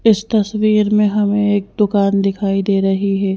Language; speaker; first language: Hindi; native; Hindi